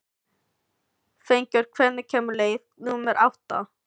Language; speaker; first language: Icelandic; non-native, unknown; Filipino